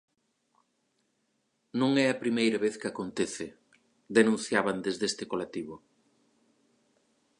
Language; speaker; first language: Galician; native; Galician